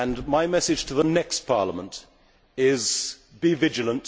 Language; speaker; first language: English; native; English